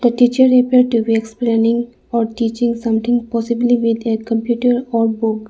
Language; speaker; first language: English; non-native, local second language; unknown